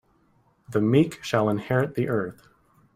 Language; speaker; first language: English; native; English